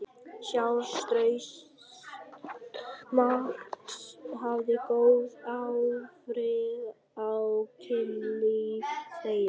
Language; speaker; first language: Icelandic; non-native, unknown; Vietnamese